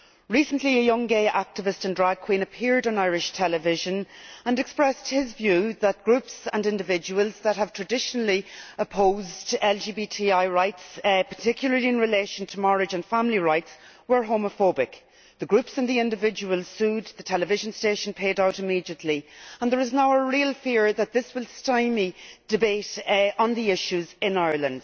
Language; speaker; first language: English; native; English